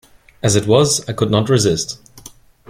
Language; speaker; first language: English; non-native, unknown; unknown